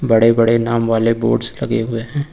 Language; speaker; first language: Hindi; native; Hindi